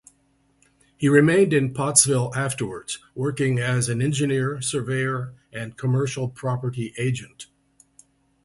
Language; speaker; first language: English; native; English